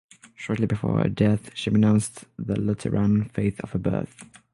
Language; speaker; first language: English; non-native, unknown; French